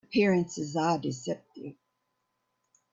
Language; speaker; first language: English; native; English